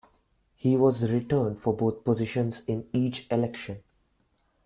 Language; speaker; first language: English; non-native, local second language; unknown